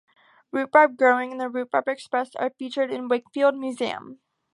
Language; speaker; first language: English; native; English